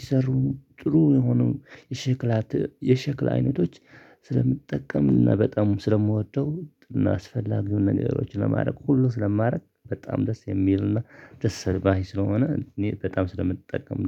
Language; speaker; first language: Amharic; non-native, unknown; Tigrinya